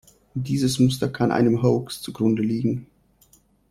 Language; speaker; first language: German; non-native, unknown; Russian